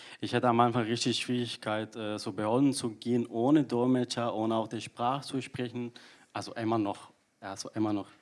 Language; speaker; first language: German; non-native, fluent; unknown